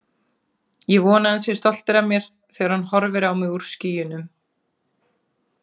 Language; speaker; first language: Icelandic; native; Icelandic